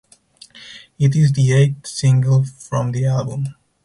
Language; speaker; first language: English; non-native, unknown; Spanish